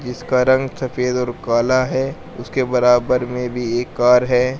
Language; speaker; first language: Hindi; native; Hindi